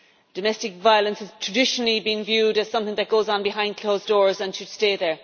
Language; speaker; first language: English; native; English